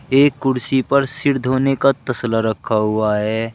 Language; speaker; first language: Hindi; native; Hindi